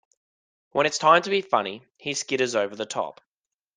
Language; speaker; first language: English; native; English